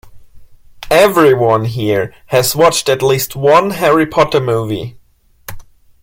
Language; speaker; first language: English; non-native, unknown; German